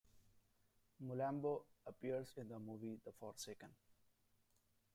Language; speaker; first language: English; non-native, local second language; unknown